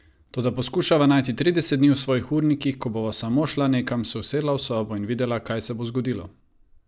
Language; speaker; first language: Slovenian; non-native, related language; Croatian